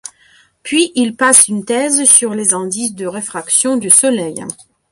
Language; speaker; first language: French; non-native, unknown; Belarusian